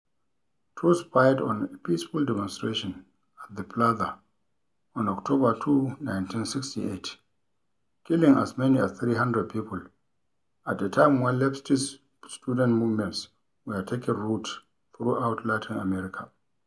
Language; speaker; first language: English; non-native, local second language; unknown